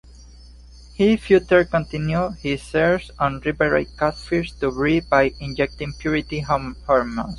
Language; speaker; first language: English; non-native, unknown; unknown